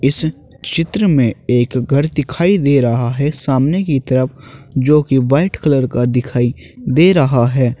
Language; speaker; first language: Hindi; native; Hindi